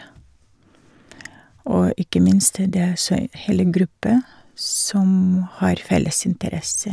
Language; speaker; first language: Norwegian; non-native, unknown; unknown